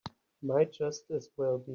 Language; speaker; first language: English; native; English